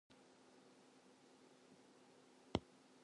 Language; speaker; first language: English; non-native, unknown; Japanese